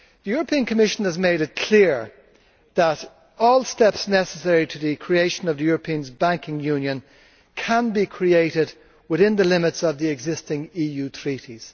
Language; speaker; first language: English; native; English